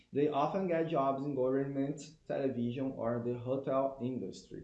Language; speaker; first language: English; non-native, fluent; Portuguese